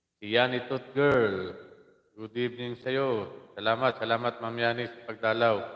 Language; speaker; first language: Filipino; non-native, local second language; Waray